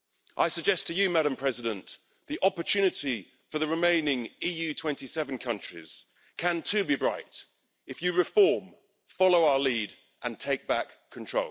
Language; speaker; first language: English; native; English